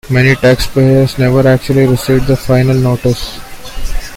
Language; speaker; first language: English; non-native, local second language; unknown